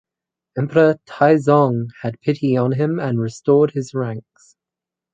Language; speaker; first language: English; native; English